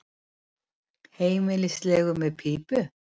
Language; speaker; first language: Icelandic; native; Icelandic